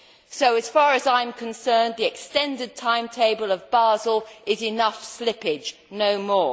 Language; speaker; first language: English; native; English